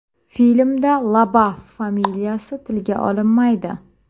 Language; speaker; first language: Uzbek; native; Uzbek